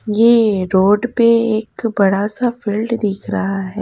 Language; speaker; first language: Hindi; native; Hindi